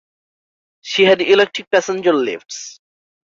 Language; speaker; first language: English; non-native, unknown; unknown